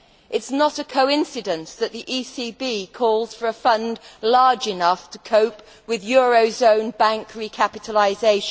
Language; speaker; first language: English; native; English